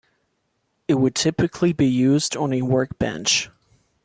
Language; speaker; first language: English; non-native, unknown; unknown